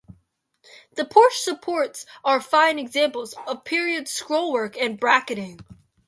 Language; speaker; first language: English; native; English